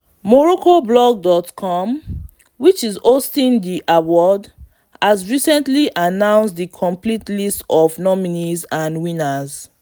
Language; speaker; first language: English; non-native, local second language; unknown